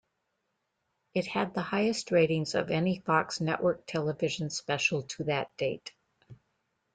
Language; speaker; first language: English; native; English